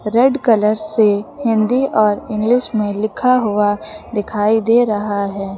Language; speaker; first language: Hindi; native; Hindi